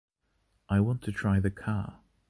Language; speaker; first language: English; native; English